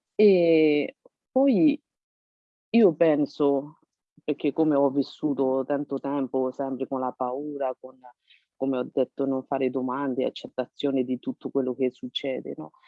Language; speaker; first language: Italian; non-native, fluent; Burmese